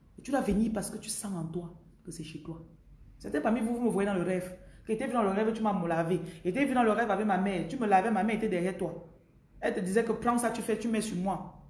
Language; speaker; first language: French; non-native, local second language; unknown